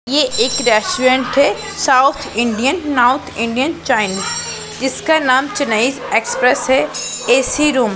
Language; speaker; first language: Hindi; non-native, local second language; Punjabi